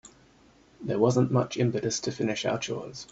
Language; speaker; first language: English; native; English